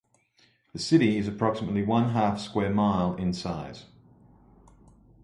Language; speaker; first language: English; native; English